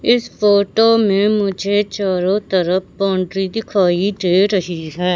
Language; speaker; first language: Hindi; native; Hindi